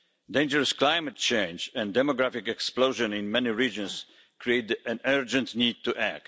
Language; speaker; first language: English; non-native, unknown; Polish